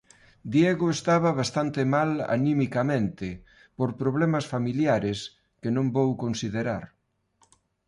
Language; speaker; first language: Galician; non-native, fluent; Spanish